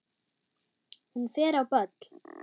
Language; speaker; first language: Icelandic; non-native, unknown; German